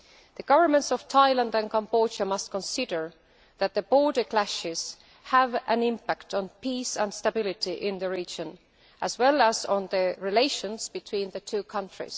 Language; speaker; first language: English; non-native, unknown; Estonian